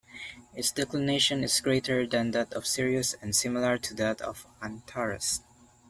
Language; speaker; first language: English; non-native, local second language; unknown